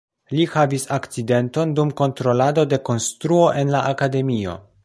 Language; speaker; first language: Esperanto; non-native, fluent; Polish